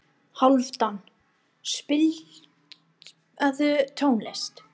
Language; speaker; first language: Icelandic; non-native, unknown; English